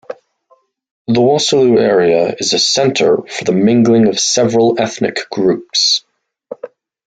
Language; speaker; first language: English; native; English